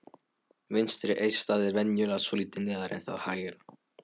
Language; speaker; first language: Icelandic; non-native, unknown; Polish